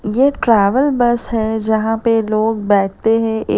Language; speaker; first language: Hindi; native; Hindi